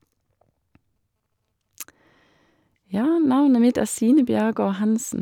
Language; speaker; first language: Norwegian; non-native, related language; Danish